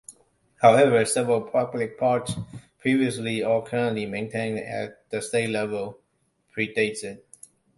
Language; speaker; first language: English; non-native, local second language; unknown